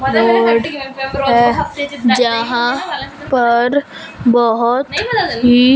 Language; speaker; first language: Hindi; non-native, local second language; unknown